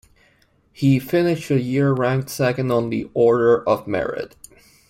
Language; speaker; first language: English; non-native, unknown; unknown